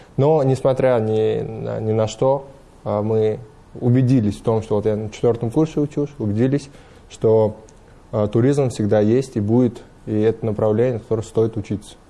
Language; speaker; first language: Russian; non-native, fluent; Uzbek